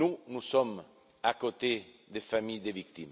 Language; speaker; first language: French; non-native, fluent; Italian